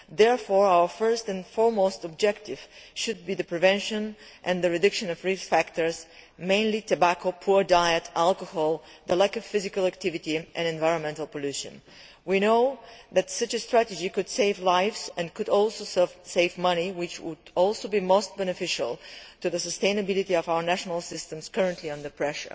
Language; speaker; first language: English; non-native, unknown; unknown